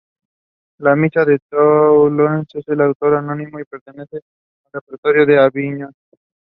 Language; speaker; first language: English; non-native, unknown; Spanish